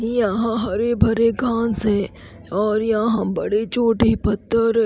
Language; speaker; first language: Hindi; native; Hindi